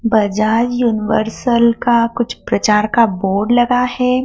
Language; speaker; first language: Hindi; native; Hindi